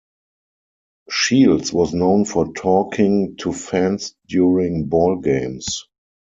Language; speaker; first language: English; non-native, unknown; German